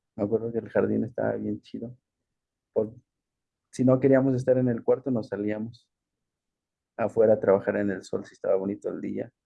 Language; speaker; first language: Spanish; early bilingual, heritage; Spanish